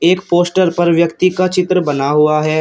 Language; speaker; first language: Hindi; native; Hindi